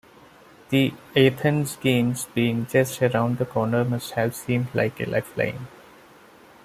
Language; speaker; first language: English; non-native, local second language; Malayalam